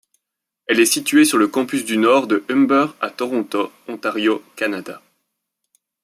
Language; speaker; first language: French; native; French